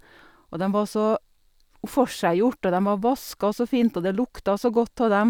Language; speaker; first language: Norwegian; native; Norwegian